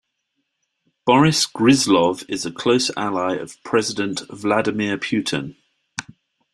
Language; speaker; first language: English; native; English